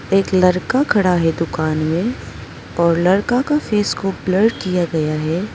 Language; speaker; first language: Hindi; non-native, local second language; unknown